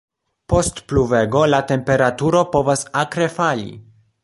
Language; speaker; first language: Esperanto; non-native, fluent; Polish